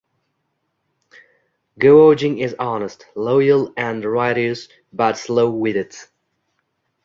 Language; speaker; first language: English; non-native, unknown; Uzbek